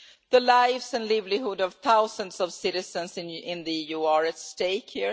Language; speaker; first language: English; non-native, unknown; Swedish